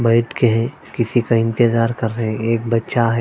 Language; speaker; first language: Hindi; non-native, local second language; Punjabi